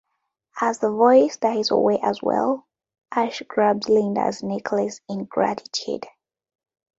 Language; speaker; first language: English; non-native, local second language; Ganda